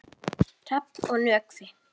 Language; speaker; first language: Icelandic; native; Icelandic